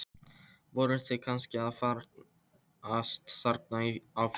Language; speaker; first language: Icelandic; non-native, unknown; Polish